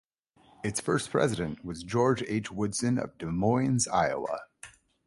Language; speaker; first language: English; native; English